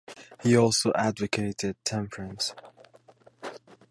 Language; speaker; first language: English; native; English